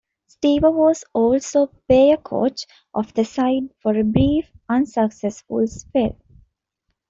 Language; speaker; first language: English; non-native, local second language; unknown